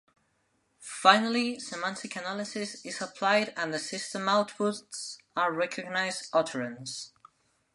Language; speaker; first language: English; non-native, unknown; Spanish